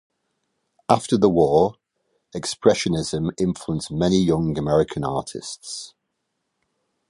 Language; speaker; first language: English; native; English